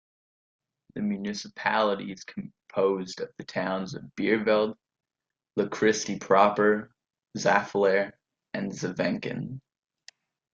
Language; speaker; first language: English; native; English